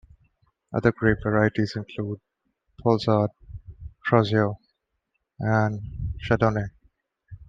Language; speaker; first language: English; non-native, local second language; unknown